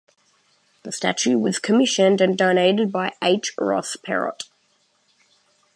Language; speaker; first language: English; native; English